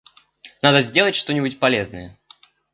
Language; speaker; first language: Russian; native; Russian